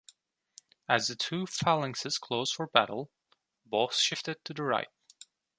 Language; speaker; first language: English; non-native, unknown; Turkish